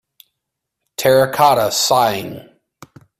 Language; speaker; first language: English; native; English